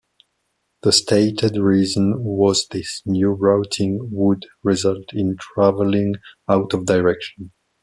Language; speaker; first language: English; non-native, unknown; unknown